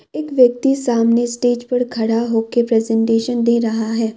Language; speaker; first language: Hindi; non-native, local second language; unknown